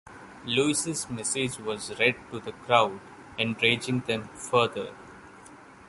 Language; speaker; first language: English; non-native, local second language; Malayalam